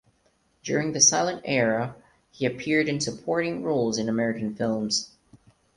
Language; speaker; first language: English; non-native, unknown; Portuguese